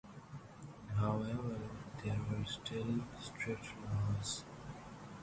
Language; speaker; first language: English; non-native, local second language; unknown